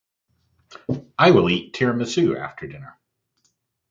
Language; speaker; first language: English; native; English